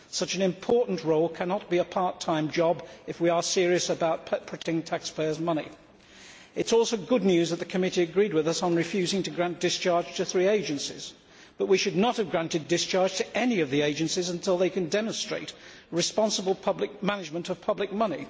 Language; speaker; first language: English; native; English